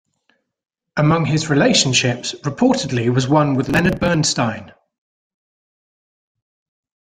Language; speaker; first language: English; native; English